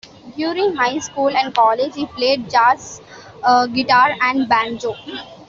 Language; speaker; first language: English; non-native, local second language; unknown